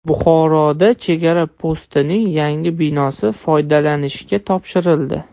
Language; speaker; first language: Uzbek; non-native, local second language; Russian